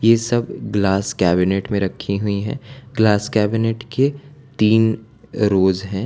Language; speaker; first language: Hindi; non-native, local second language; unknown